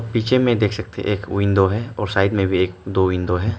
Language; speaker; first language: Hindi; early bilingual, other home language; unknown